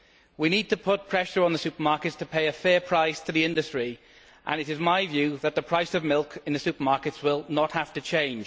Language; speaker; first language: English; native; English